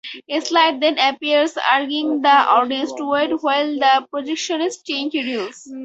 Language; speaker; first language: English; native; English